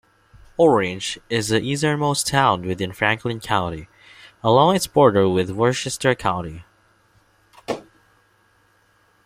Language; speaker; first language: English; non-native, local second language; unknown